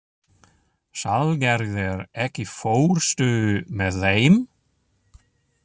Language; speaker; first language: Icelandic; non-native, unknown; German